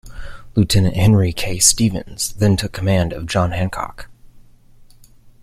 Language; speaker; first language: English; native; English